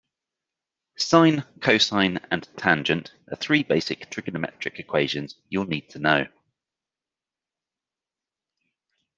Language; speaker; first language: English; native; English